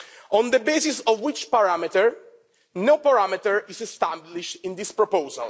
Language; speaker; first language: English; non-native, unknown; Italian